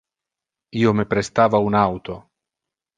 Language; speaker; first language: Interlingua; non-native, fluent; Italian